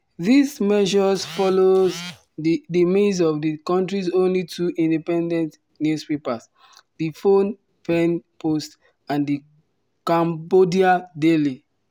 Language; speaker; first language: English; non-native, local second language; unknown